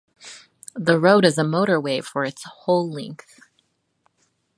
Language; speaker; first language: English; native; English